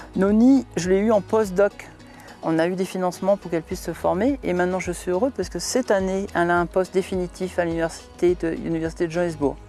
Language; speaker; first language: French; native; French